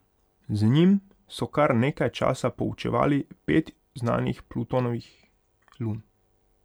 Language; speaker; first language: Slovenian; non-native, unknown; Hungarian